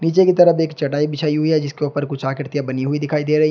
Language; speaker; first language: Hindi; native; Hindi